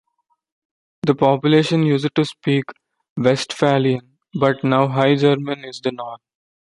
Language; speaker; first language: English; non-native, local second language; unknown